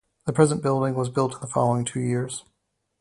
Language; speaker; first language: English; native; English